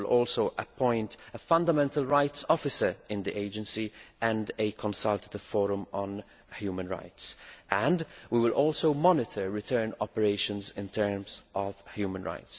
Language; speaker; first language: English; non-native, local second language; Maltese